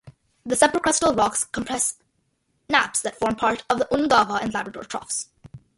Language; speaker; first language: English; early bilingual, other home language; Malayalam